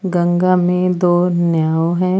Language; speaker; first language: Hindi; native; Hindi